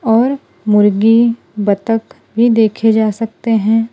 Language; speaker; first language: Hindi; non-native, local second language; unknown